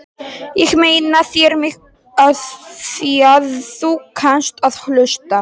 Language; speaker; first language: Icelandic; non-native, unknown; Polish